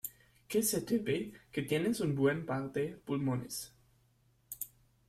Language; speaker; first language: Spanish; non-native, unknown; German